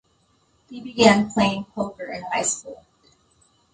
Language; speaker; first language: English; native; English